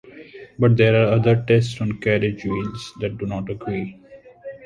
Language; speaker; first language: English; non-native, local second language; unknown